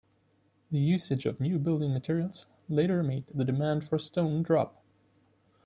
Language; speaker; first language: English; non-native, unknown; German